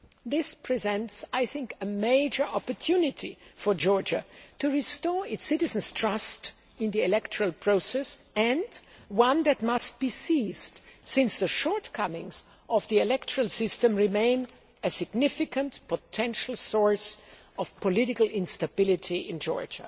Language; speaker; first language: English; non-native, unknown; German